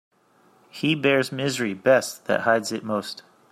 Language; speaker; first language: English; native; English